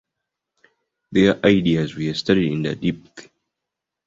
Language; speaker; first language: English; non-native, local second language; Ganda